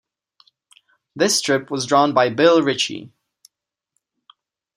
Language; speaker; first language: English; non-native, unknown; Czech